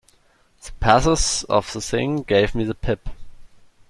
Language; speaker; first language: English; non-native, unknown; German